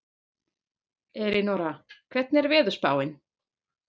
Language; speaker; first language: Icelandic; non-native, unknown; German